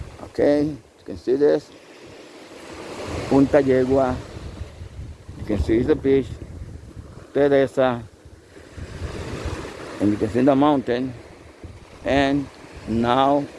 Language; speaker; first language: English; non-native, fluent; Spanish